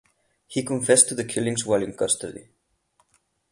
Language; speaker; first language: English; non-native, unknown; Catalan